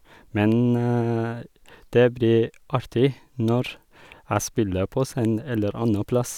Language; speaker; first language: Norwegian; non-native, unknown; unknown